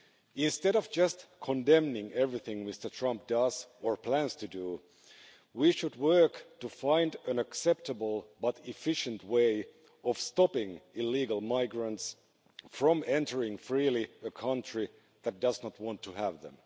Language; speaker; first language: English; non-native, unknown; Finnish